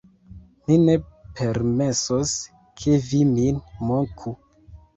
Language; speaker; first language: Esperanto; non-native, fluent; Kinyarwanda